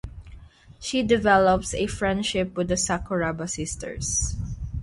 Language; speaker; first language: English; non-native, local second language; Filipino